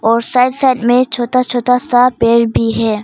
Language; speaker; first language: Hindi; non-native, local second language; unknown